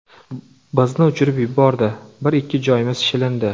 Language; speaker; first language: Uzbek; native; Uzbek